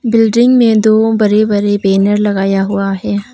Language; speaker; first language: Hindi; non-native, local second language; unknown